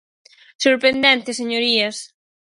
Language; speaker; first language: Galician; native; Galician